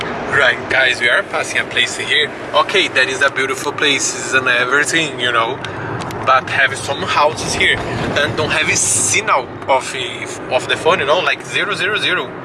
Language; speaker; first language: English; non-native, learner; Portuguese